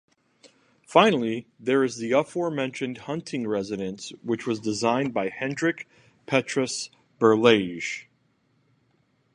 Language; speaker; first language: English; native; English